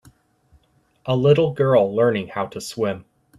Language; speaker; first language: English; native; English